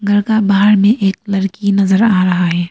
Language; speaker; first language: Hindi; early bilingual, other home language; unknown